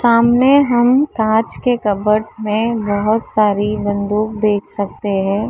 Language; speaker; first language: Hindi; native; Hindi